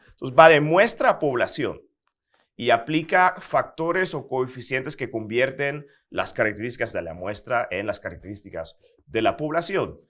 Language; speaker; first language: Spanish; non-native, fluent; Dutch